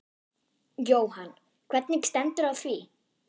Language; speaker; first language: Icelandic; non-native, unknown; German